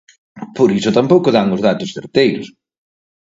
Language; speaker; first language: Galician; native; Galician